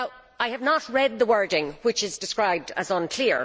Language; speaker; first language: English; native; English